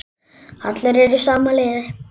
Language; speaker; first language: Icelandic; native; Icelandic